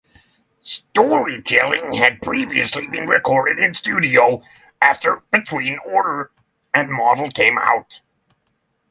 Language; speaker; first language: English; non-native, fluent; Norwegian